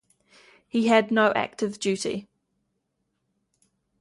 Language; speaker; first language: English; native; English